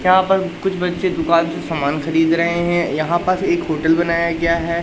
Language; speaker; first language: Hindi; native; Hindi